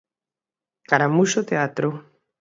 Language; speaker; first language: Galician; native; Galician